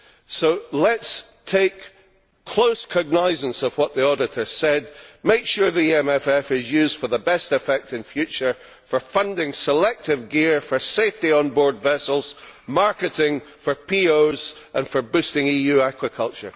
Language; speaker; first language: English; native; English